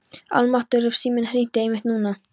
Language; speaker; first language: Icelandic; non-native, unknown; Polish